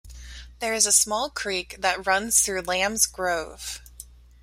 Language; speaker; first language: English; native; English